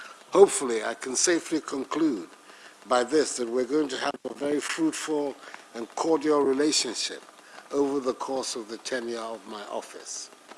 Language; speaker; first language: English; non-native, local second language; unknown